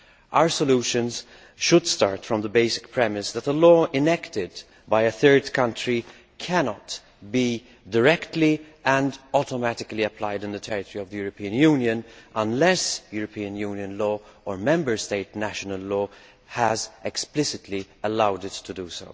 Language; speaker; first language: English; non-native, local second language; Maltese